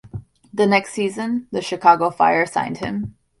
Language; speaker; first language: English; native; English